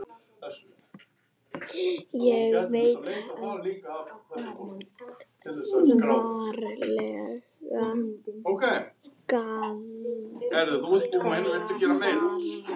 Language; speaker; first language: Icelandic; native; Icelandic